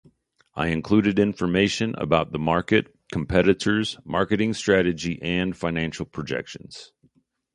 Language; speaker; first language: English; native; English